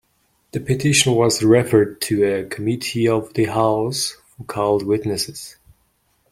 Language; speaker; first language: English; non-native, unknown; Mongolian